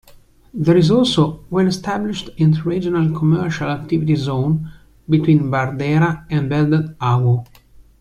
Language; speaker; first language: English; non-native, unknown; Italian